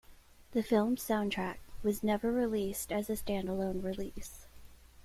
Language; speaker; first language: English; native; English